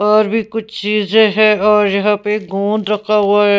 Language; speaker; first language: Hindi; non-native, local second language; Punjabi